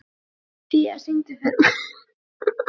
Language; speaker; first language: Icelandic; native; Icelandic